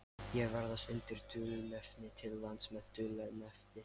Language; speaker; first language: Icelandic; non-native, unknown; Lithuanian